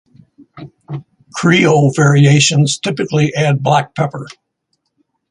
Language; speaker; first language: English; native; English